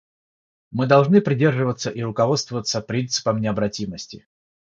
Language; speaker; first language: Russian; non-native, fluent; Georgian